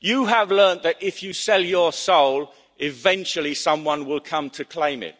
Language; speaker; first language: English; native; English